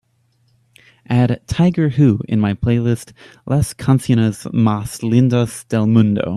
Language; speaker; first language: English; native; English